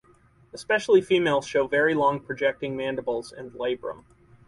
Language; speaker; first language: English; native; English